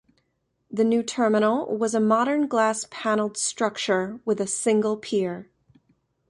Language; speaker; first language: English; native; English